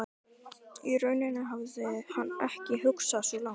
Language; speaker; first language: Icelandic; native; Icelandic